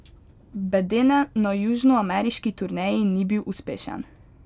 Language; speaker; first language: Slovenian; native; Slovenian